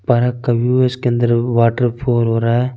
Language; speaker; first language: Hindi; non-native, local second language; Punjabi